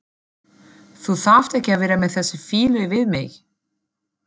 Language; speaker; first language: Icelandic; non-native, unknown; German